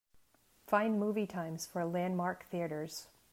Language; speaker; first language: English; native; English